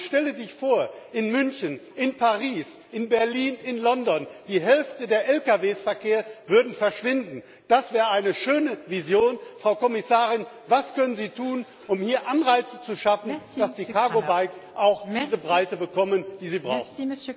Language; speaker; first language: German; native; German